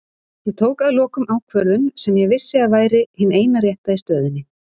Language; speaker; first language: Icelandic; native; Icelandic